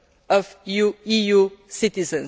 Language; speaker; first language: English; non-native, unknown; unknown